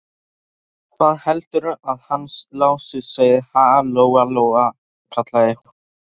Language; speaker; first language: Icelandic; non-native, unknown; Polish